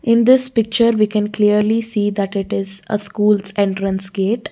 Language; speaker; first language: English; non-native, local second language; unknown